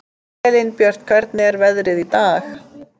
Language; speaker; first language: Icelandic; native; Icelandic